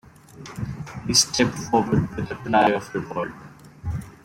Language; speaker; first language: English; non-native, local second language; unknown